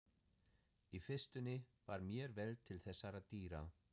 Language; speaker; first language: Icelandic; non-native, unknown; German